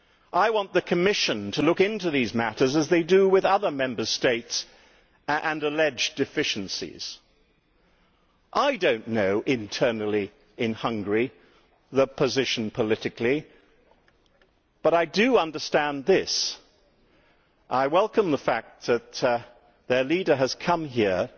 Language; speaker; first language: English; native; English